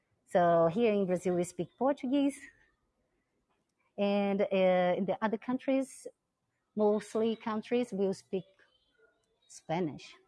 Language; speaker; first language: English; non-native, fluent; Portuguese